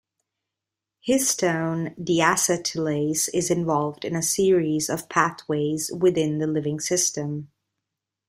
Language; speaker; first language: English; non-native, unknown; Italian